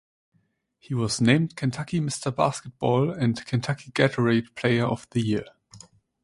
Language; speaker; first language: English; non-native, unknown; German